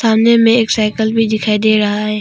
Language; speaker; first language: Hindi; non-native, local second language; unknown